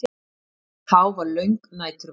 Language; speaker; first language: Icelandic; native; Icelandic